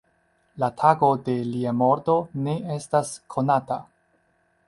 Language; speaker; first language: Esperanto; non-native, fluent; Chinese